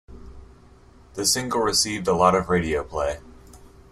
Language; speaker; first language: English; native; English